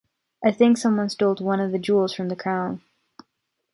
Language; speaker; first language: English; native; English